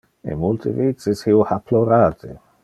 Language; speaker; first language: Interlingua; non-native, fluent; Dutch